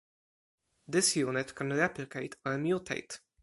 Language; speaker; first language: English; non-native, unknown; Polish